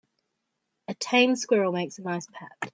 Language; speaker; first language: English; native; English